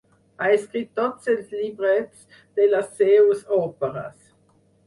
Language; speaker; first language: Catalan; non-native, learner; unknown